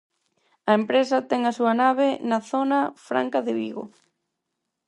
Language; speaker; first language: Galician; non-native, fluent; Spanish